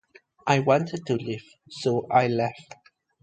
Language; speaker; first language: English; non-native, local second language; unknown